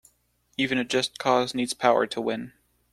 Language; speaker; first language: English; non-native, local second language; French